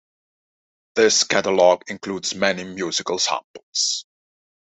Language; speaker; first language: English; non-native, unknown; Dutch